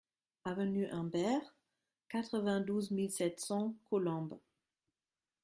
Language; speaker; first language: French; non-native, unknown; German